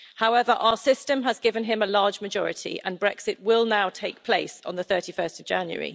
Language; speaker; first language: English; native; English